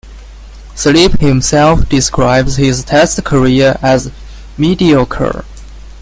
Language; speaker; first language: English; non-native, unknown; Chinese